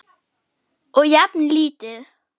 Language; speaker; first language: Icelandic; non-native, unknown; German